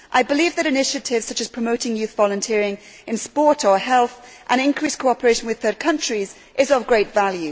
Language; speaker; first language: English; native; English